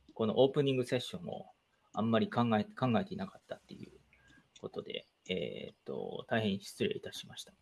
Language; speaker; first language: Japanese; native; Japanese